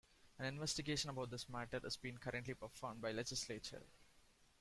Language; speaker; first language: English; non-native, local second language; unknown